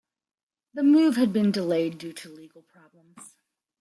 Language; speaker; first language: English; native; English